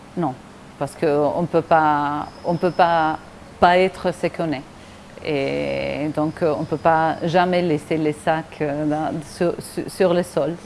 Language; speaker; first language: French; non-native, fluent; Spanish